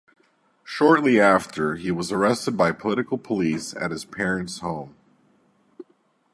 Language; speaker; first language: English; native; English